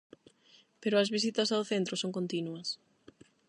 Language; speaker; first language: Galician; non-native, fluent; Spanish